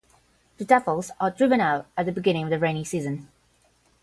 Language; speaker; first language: English; non-native, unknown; Portuguese